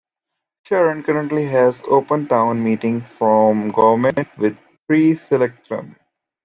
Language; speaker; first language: English; native; English